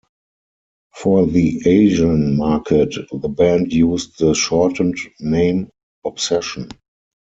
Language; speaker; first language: English; non-native, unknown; German